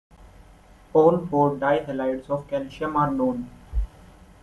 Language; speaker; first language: English; non-native, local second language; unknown